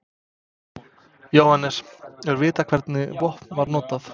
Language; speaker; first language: Icelandic; non-native, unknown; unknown